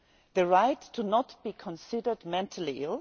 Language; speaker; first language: English; non-native, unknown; German